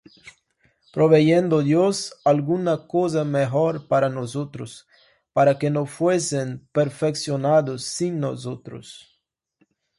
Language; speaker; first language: Spanish; non-native, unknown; Portuguese